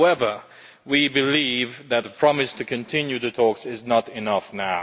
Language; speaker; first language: English; non-native, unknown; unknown